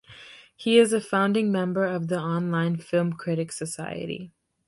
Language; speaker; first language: English; native; English